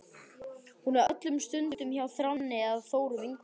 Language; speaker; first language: Icelandic; native; Icelandic